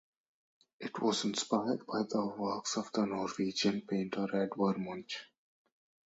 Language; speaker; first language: English; non-native, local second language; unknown